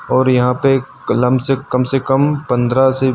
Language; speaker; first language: Hindi; native; Hindi